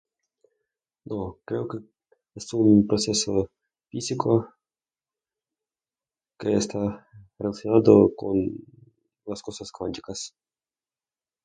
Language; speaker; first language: Spanish; non-native, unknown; Russian